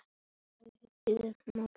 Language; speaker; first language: Icelandic; native; Icelandic